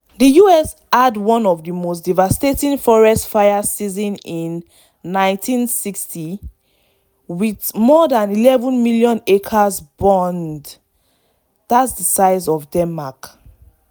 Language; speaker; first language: English; non-native, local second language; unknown